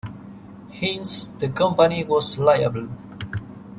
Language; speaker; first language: English; non-native, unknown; Spanish